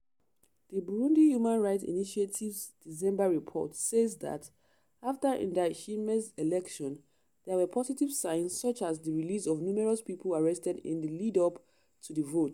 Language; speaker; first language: English; non-native, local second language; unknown